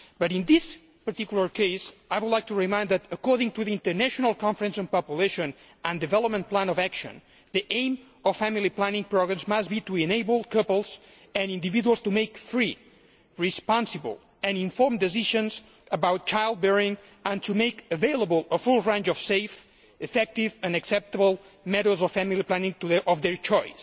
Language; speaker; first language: English; non-native, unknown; Spanish